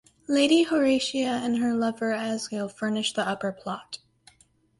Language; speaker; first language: English; native; English